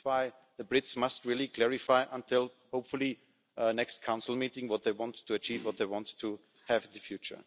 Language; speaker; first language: English; non-native, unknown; German